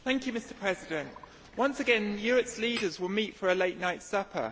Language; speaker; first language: English; native; English